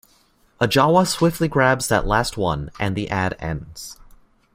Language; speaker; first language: English; native; English